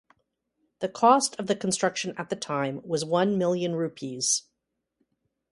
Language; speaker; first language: English; native; English